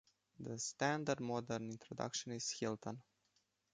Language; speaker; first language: English; non-native, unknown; Romanian